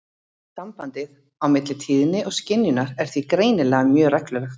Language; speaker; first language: Icelandic; native; Icelandic